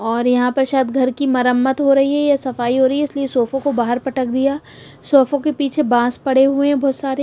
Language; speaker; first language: Hindi; non-native, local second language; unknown